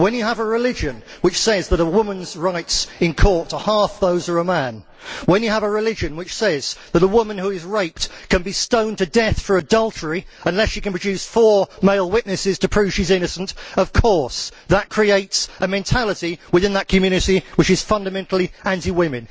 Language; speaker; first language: English; native; English